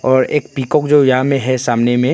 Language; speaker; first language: Hindi; non-native, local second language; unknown